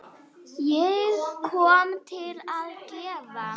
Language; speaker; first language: Icelandic; native; Icelandic